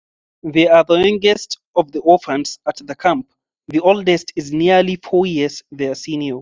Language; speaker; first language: English; non-native, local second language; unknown